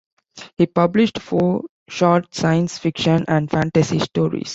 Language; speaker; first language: English; non-native, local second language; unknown